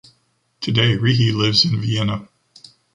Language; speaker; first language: English; native; English